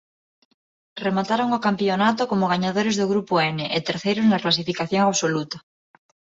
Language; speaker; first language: Galician; non-native, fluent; Spanish